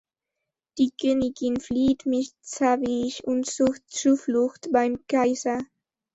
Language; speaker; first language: German; non-native, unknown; Spanish